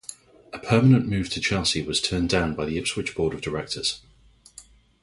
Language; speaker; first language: English; native; English